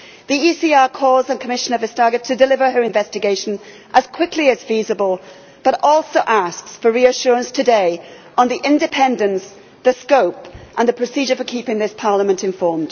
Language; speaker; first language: English; native; English